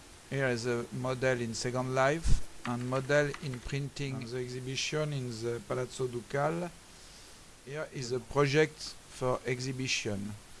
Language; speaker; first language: English; non-native, learner; French